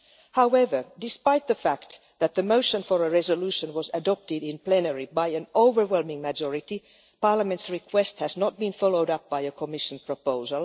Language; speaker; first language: English; non-native, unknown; Finnish